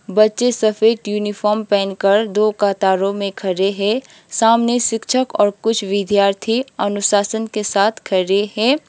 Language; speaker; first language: Hindi; non-native, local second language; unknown